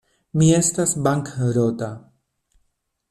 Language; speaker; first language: Esperanto; non-native, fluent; Spanish